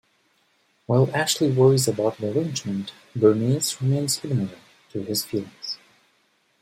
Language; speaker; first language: English; native; English